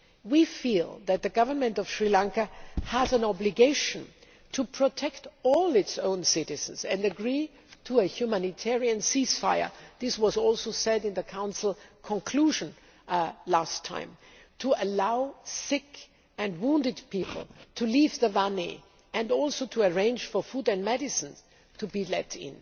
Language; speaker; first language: English; non-native, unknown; German